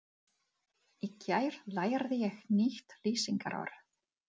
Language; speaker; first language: Icelandic; non-native, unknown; Czech